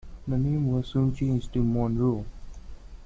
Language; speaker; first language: English; non-native, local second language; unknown